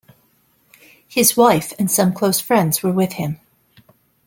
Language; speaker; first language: English; native; English